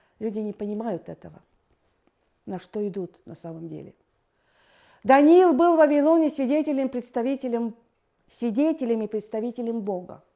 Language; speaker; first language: Russian; non-native, fluent; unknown